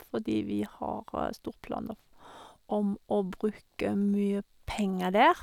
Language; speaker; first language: Norwegian; non-native, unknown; German